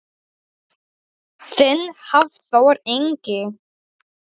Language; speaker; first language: Icelandic; non-native, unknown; Polish